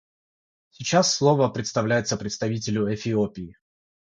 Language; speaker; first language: Russian; non-native, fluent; Georgian